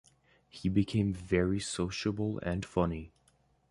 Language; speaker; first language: English; native; English